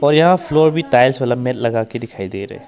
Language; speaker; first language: Hindi; non-native, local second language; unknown